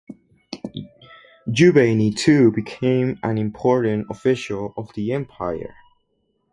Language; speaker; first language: English; non-native, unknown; Spanish